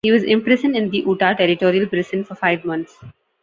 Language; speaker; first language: English; non-native, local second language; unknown